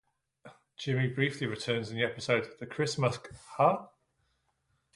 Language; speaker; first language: English; native; English